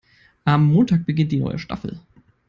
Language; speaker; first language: English; non-native, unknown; German